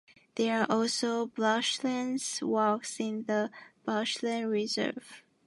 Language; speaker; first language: English; non-native, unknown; Japanese